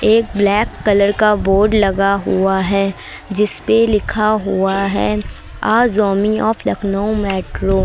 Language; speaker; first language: Hindi; native; Hindi